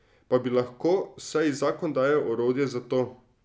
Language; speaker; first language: Slovenian; native; Slovenian